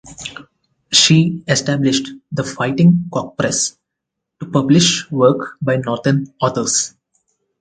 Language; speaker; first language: English; non-native, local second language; Telugu